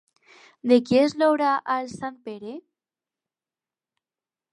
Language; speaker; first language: Catalan; non-native, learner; Spanish